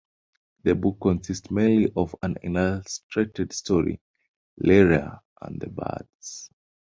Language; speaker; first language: English; non-native, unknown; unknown